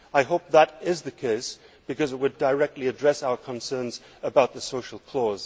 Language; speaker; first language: English; native; English